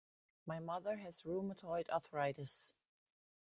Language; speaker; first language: English; non-native, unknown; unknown